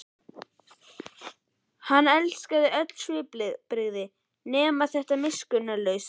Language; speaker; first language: Icelandic; native; Icelandic